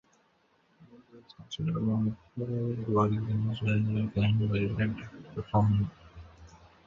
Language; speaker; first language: English; non-native, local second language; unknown